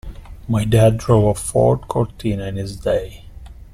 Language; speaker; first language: English; non-native, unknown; Italian